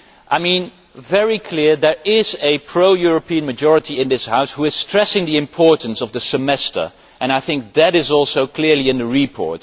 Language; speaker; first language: English; non-native, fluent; Dutch